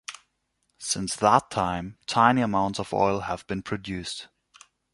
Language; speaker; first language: English; non-native, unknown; German